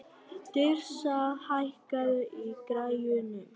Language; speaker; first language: Icelandic; non-native, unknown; Vietnamese